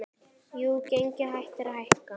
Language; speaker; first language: Icelandic; native; Icelandic